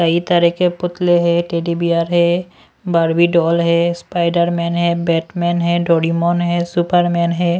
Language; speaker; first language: Hindi; non-native, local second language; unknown